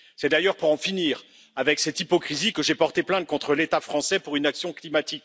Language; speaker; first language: French; native; French